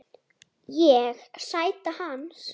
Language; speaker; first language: Icelandic; native; Icelandic